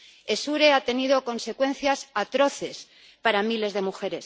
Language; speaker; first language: Spanish; native; Spanish